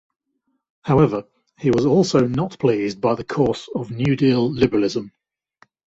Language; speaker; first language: English; native; English